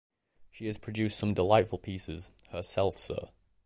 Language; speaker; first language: English; native; English